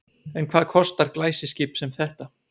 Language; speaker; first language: Icelandic; native; Icelandic